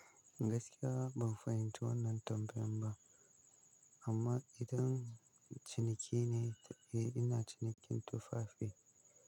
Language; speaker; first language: Hausa; native; Hausa